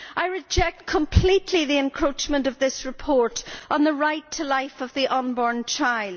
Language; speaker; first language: English; native; English